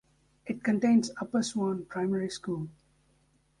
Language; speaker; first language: English; native; English